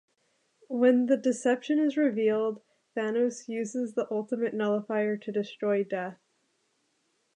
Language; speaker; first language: English; native; English